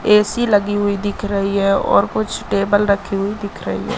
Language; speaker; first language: Hindi; native; Hindi